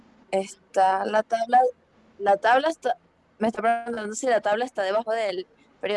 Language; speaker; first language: Spanish; native; Spanish